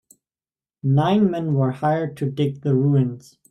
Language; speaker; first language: English; native; English